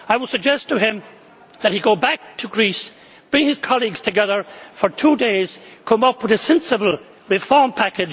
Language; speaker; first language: English; native; English